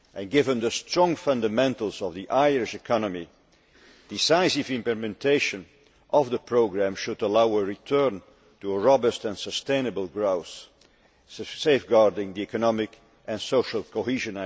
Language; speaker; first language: English; non-native, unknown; Dutch